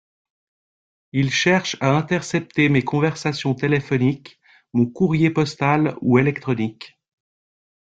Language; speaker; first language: French; native; French